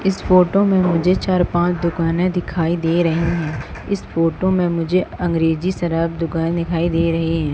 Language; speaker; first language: Hindi; native; Hindi